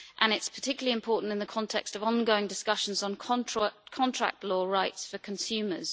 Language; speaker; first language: English; native; English